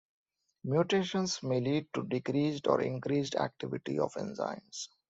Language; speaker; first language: English; non-native, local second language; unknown